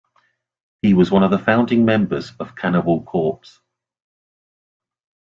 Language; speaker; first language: English; native; English